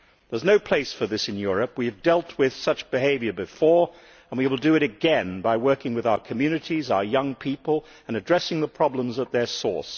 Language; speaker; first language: English; native; English